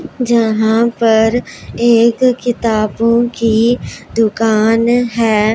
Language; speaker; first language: Hindi; non-native, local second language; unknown